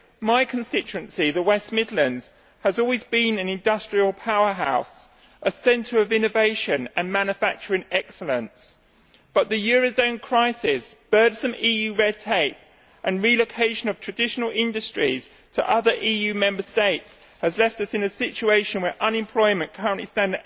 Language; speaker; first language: English; native; English